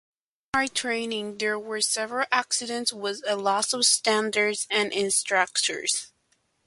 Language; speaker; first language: English; native; English